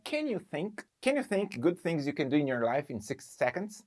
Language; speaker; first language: English; non-native, fluent; Portuguese